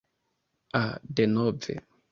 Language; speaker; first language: Esperanto; non-native, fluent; Kinyarwanda